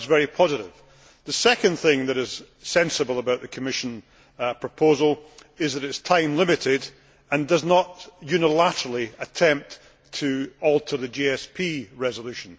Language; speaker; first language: English; native; English